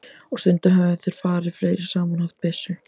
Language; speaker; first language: Icelandic; native; Icelandic